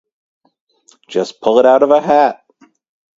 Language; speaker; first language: English; native; English